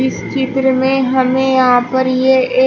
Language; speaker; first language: Hindi; native; Hindi